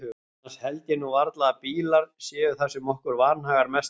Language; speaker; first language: Icelandic; native; Icelandic